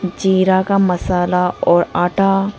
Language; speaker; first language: Hindi; non-native, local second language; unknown